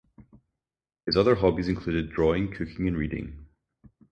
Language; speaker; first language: English; native; English